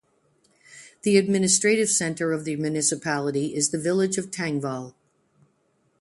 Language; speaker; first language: English; native; English